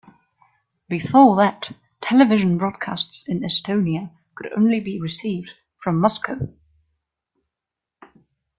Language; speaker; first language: English; non-native, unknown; German